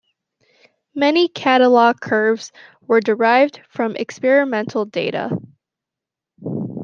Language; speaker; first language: English; native; English